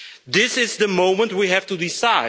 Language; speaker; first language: English; non-native, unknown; Dutch